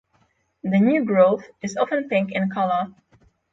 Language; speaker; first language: English; non-native, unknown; Polish